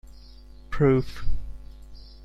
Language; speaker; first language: English; non-native, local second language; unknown